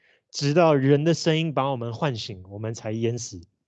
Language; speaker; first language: Chinese; native; Chinese